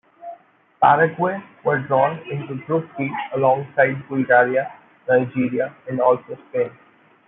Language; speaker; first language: English; non-native, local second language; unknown